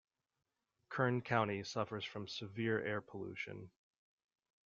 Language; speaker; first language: English; native; English